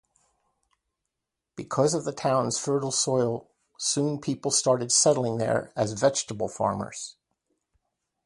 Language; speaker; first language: English; native; English